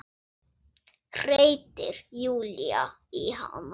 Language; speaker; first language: Icelandic; non-native, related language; Swedish